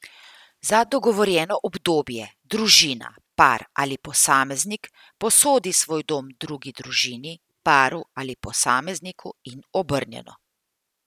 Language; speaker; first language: Slovenian; native; Slovenian